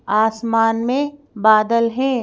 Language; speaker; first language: Hindi; native; Hindi